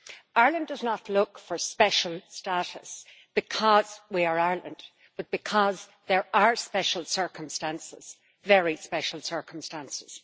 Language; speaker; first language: English; native; English